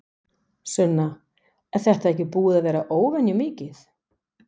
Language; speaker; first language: Icelandic; non-native, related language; Danish